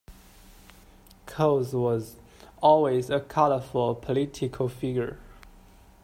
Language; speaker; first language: English; non-native, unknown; Chinese